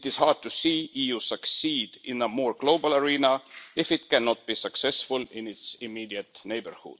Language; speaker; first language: English; non-native, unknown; Estonian